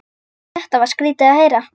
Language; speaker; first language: Icelandic; native; Icelandic